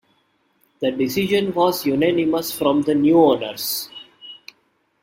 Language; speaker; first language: English; non-native, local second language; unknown